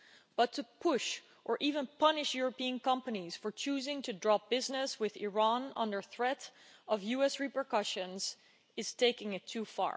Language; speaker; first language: English; non-native, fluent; Dutch